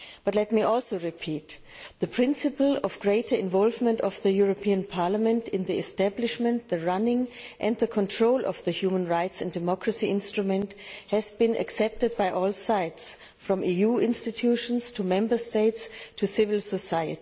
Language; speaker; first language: English; non-native, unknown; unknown